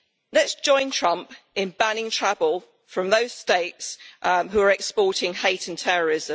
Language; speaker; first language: English; native; English